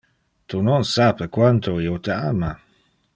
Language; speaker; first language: Interlingua; non-native, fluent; Dutch